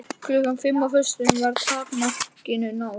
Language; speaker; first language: Icelandic; native; Icelandic